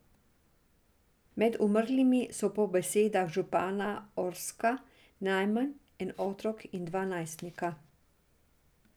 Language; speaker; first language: Slovenian; non-native, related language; Serbian